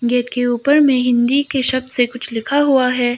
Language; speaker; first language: Hindi; non-native, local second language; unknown